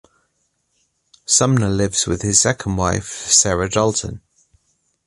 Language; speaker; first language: English; native; English